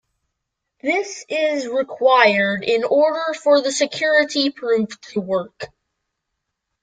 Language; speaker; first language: English; native; English